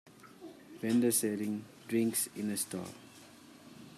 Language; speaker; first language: English; non-native, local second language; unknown